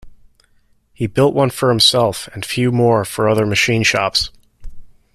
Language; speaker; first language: English; native; English